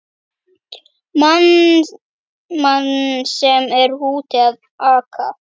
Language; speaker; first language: Icelandic; native; Icelandic